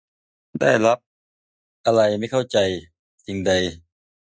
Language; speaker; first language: Thai; non-native, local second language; Northeastern Thai